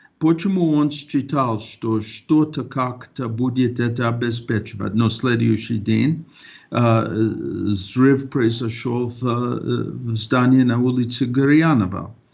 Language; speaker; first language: Russian; non-native, fluent; English